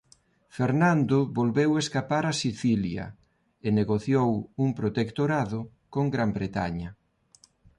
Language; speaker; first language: Galician; non-native, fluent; Spanish